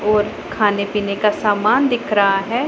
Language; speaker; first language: Hindi; non-native, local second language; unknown